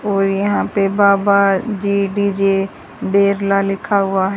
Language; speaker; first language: Hindi; native; Hindi